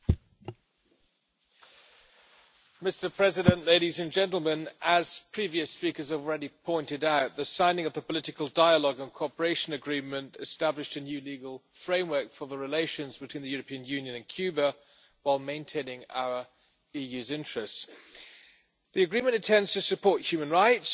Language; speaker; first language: English; non-native, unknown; German